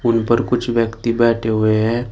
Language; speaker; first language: Hindi; native; Hindi